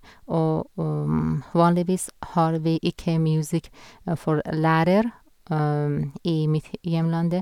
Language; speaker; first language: Norwegian; non-native, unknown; Persian